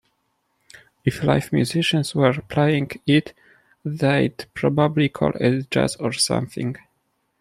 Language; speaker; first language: English; non-native, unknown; Polish